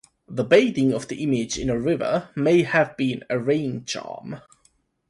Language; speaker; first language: English; non-native, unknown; Finnish